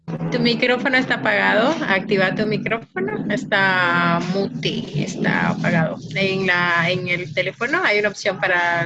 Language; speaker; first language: Spanish; native; Spanish